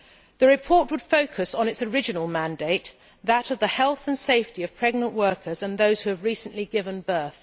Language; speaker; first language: English; native; English